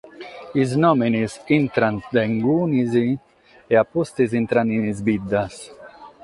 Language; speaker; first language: Sardinian; non-native, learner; Catalan